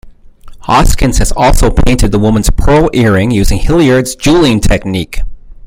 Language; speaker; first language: English; native; English